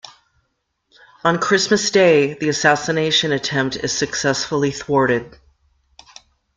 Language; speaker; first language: English; native; English